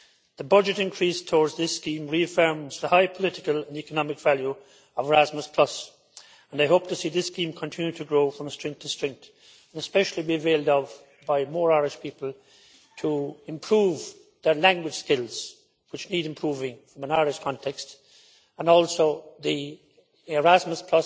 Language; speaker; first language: English; native; English